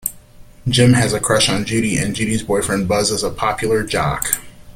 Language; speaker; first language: English; native; English